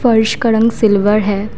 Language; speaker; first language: Hindi; non-native, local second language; Assamese